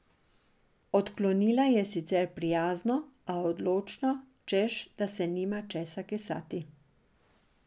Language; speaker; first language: Slovenian; non-native, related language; Serbian